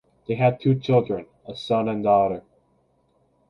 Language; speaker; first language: English; native; English